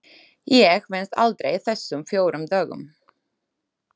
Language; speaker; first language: Icelandic; non-native, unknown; Slovak